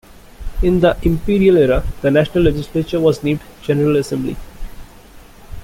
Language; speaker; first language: English; non-native, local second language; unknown